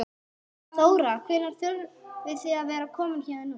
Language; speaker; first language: Icelandic; non-native, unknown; English